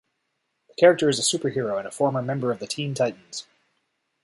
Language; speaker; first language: English; native; English